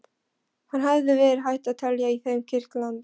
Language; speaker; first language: Icelandic; non-native, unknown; Polish